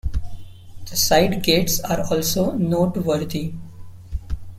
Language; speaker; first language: English; non-native, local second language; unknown